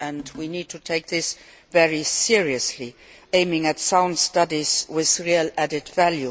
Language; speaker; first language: English; non-native, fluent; Luxembourgish